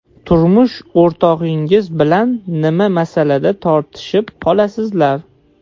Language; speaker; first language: Uzbek; non-native, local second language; Russian